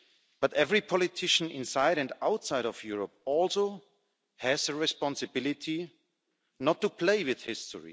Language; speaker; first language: English; non-native, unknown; German